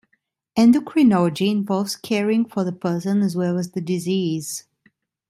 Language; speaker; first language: English; non-native, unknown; Italian